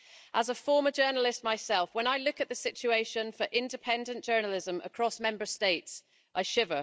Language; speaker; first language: English; native; English